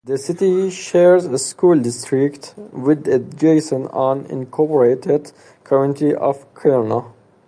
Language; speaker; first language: English; non-native, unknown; Persian